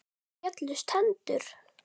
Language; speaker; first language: Icelandic; native; Icelandic